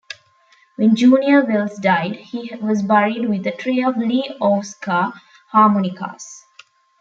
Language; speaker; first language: English; non-native, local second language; Tamil